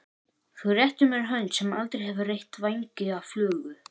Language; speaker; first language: Icelandic; native; Icelandic